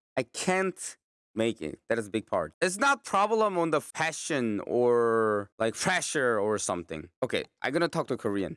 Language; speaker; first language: English; non-native, fluent; Korean